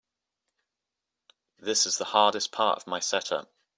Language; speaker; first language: English; native; English